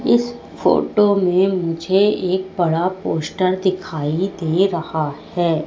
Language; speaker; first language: Hindi; native; Hindi